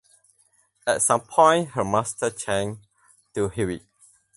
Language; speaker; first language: English; non-native, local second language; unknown